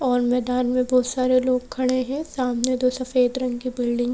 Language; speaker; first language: Hindi; native; Hindi